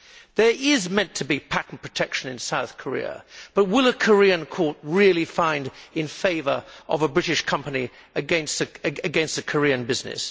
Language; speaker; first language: English; native; English